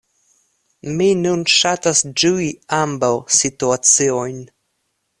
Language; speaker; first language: Esperanto; non-native, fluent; Russian